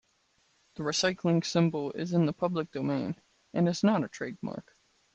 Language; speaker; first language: English; native; English